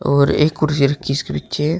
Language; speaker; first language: Hindi; native; Hindi